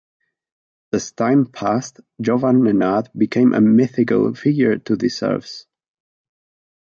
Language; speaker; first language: English; non-native, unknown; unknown